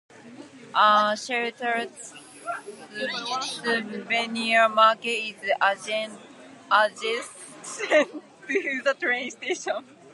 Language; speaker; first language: English; non-native, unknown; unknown